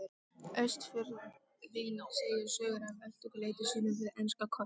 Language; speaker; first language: Icelandic; native; Icelandic